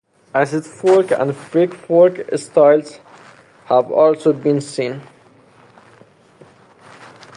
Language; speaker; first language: English; non-native, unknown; Persian